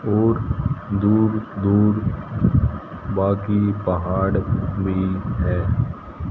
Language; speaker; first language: Hindi; native; Hindi